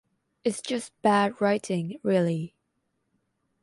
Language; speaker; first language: English; non-native, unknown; Thai